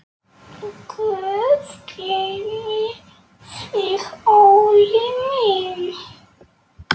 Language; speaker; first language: Icelandic; non-native, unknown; Polish